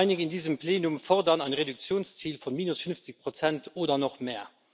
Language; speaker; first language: German; non-native, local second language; Luxembourgish